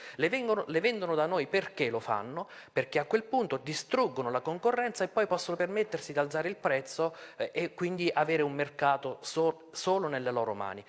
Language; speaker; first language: Italian; native; Italian